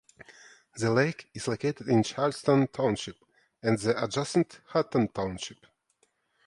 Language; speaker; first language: English; non-native, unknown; Ukrainian